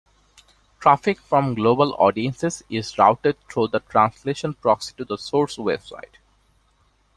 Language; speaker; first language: English; non-native, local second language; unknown